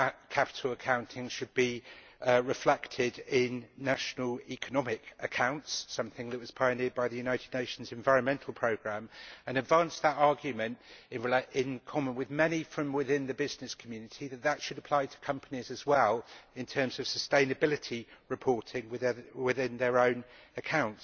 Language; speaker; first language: English; native; English